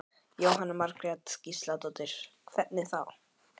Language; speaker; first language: Icelandic; native; Icelandic